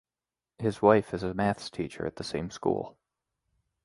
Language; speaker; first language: English; native; English